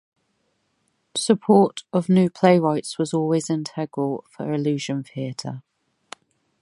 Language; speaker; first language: English; native; English